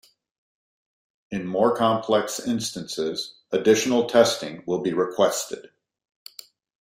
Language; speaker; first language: English; native; English